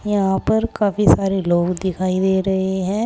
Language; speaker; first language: Hindi; native; Hindi